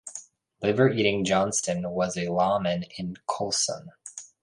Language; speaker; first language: English; native; English